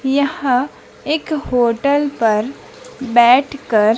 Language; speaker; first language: Hindi; native; Hindi